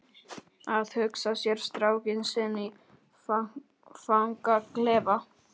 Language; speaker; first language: Icelandic; non-native, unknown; Polish